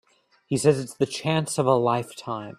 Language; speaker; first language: English; native; English